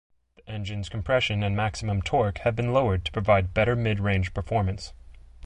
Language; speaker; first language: English; native; English